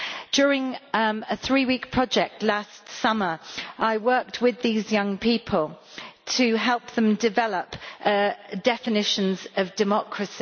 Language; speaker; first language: English; native; English